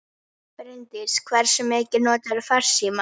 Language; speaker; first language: Icelandic; native; Icelandic